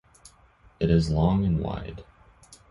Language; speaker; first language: English; native; English